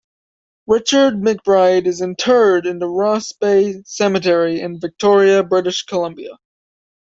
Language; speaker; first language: English; native; English